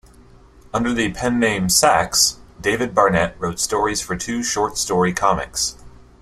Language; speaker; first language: English; native; English